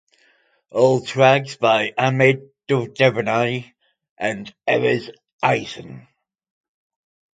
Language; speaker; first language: English; native; English